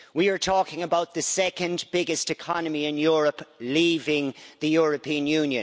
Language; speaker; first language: English; native; English